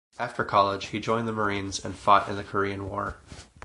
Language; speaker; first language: English; native; English